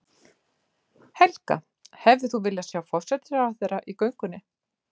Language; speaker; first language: Icelandic; native; Icelandic